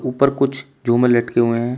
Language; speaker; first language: Hindi; native; Hindi